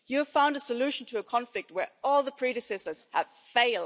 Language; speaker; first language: English; non-native, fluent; German